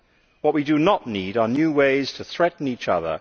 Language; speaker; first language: English; native; English